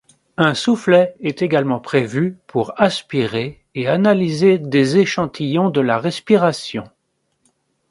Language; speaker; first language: French; native; French